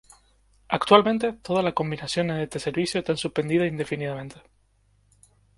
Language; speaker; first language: Spanish; native; Spanish